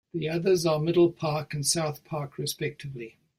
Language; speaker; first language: English; native; English